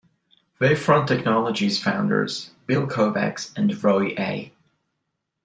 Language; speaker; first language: English; non-native, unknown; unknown